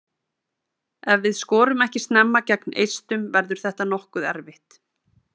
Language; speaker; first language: Icelandic; native; Icelandic